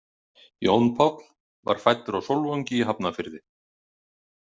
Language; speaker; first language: Icelandic; native; Icelandic